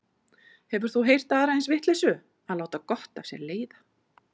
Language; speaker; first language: Icelandic; native; Icelandic